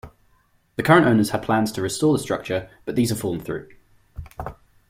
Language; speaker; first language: English; non-native, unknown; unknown